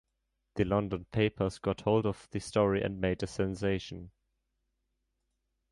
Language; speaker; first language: English; non-native, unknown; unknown